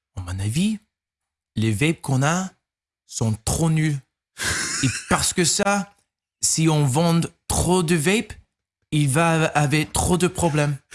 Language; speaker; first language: French; non-native, learner; English